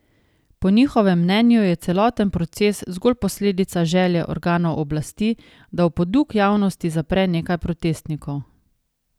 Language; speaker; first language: Slovenian; native; Slovenian